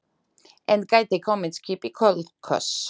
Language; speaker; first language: Icelandic; non-native, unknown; Slovak